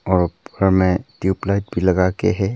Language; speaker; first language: Hindi; early bilingual, other home language; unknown